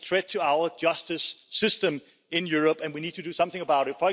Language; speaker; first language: English; non-native, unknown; Danish